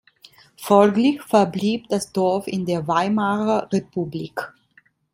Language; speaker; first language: German; non-native, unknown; Italian